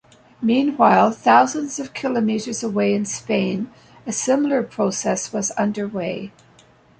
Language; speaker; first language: English; native; English